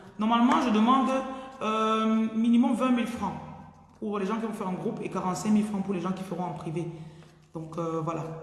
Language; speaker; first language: French; non-native, local second language; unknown